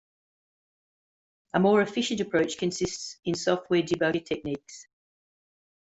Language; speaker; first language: English; native; English